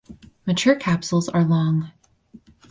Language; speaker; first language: English; native; English